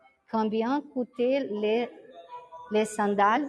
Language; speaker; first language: French; non-native, learner; Portuguese